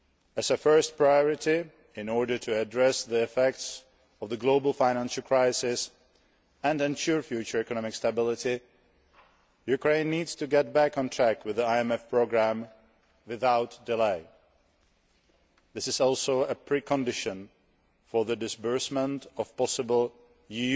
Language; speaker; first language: English; non-native, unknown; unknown